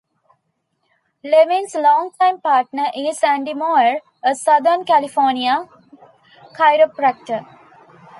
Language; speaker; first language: English; non-native, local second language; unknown